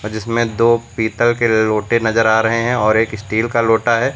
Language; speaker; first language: Hindi; native; Hindi